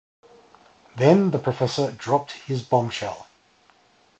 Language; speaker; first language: English; native; English